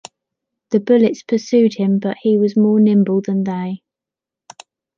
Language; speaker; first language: English; native; English